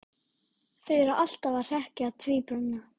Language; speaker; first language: Icelandic; native; Icelandic